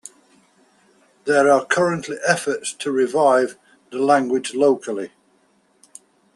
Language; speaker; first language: English; native; English